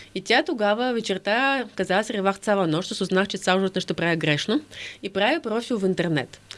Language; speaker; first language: Bulgarian; non-native, fluent; Russian